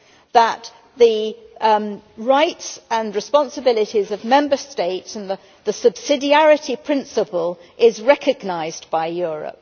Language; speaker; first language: English; native; English